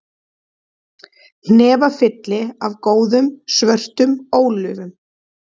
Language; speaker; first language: Icelandic; native; Icelandic